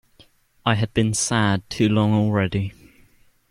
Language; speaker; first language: English; native; English